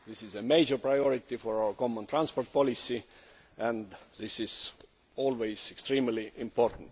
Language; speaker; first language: English; non-native, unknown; Estonian